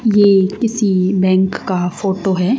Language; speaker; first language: Hindi; native; Hindi